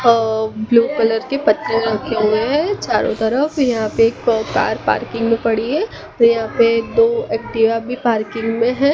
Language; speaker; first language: Hindi; non-native, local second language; Gujarati